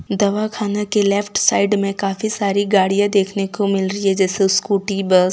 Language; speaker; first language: Hindi; non-native, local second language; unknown